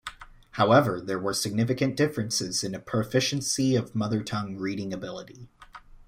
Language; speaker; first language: English; native; English